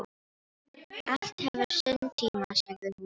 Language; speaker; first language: Icelandic; non-native, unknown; Filipino